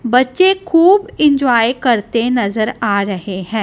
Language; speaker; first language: Hindi; non-native, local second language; Punjabi